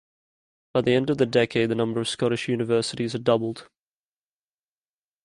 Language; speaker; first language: English; native; English